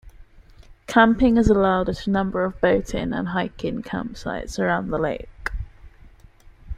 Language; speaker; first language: English; native; English